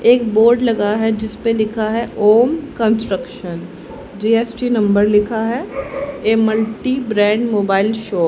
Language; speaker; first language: Hindi; native; Hindi